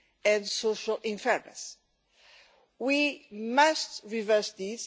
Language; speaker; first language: English; non-native, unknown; Portuguese